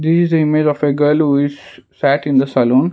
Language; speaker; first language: English; non-native, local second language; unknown